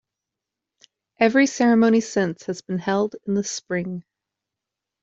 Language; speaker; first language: English; native; English